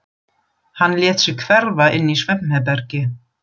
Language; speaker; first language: Icelandic; non-native, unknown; German